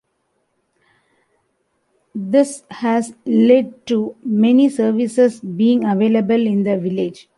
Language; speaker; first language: English; non-native, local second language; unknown